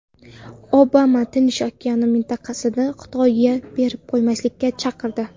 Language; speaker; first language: Uzbek; non-native, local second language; Kara-Kalpak